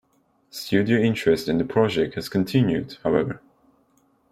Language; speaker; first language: English; non-native, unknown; Turkish